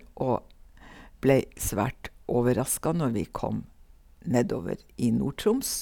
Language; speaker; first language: Norwegian; native; Norwegian